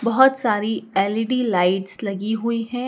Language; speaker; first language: Hindi; native; Hindi